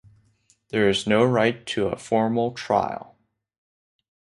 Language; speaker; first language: English; non-native, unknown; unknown